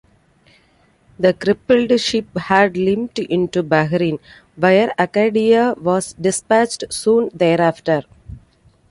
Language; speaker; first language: English; non-native, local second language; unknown